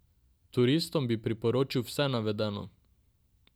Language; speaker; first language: Slovenian; non-native, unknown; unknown